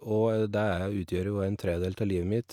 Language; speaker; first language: Norwegian; native; Norwegian